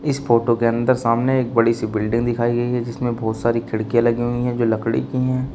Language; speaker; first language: Hindi; native; Hindi